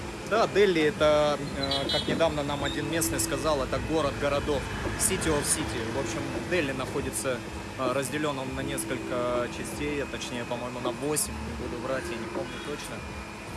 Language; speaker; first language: Russian; native; Russian